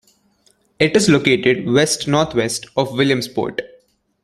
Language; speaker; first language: English; non-native, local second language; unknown